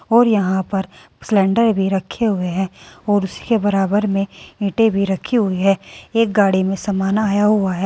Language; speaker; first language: Hindi; native; Hindi